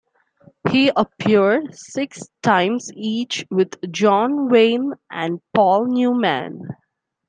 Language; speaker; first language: English; non-native, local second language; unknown